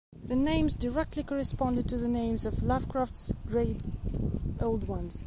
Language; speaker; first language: English; non-native, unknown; Belarusian